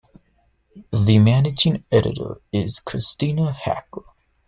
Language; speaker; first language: English; native; English